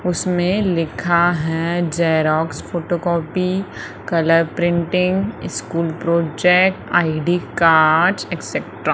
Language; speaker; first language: Hindi; native; Hindi